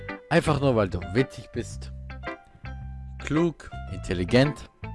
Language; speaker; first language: German; native; German